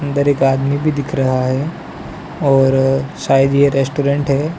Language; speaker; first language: Hindi; non-native, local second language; Gujarati